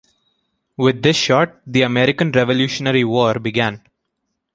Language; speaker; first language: English; non-native, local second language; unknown